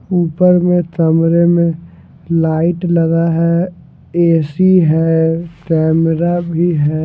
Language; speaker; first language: Hindi; non-native, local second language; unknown